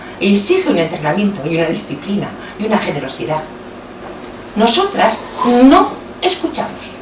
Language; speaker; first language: Spanish; native; Spanish